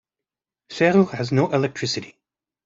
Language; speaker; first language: English; native; English